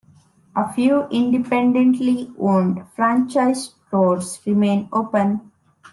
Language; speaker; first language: English; non-native, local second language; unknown